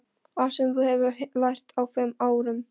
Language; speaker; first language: Icelandic; non-native, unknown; Polish